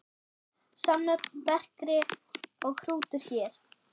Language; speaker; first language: Icelandic; non-native, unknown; German